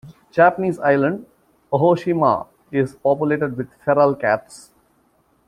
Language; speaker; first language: English; non-native, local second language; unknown